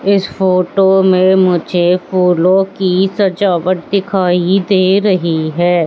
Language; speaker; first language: Hindi; native; Hindi